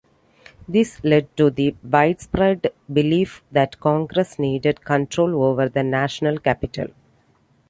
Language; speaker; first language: English; non-native, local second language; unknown